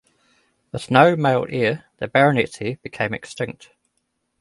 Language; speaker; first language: English; native; English